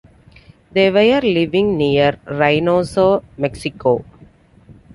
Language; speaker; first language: English; non-native, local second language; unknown